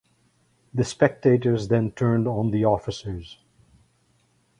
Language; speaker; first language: English; native; English